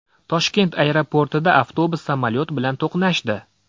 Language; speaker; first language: Uzbek; native; Uzbek